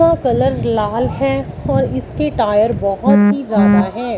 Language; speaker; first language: Hindi; non-native, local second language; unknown